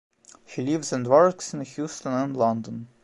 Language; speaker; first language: English; non-native, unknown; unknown